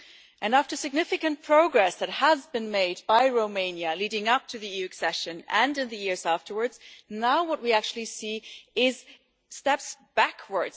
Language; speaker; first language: English; non-native, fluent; German